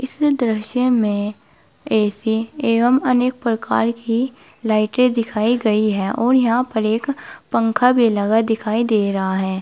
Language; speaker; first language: Hindi; native; Hindi